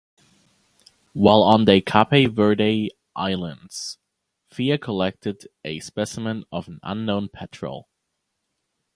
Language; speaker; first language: English; non-native, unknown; German